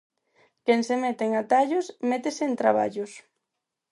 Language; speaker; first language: Galician; non-native, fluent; Spanish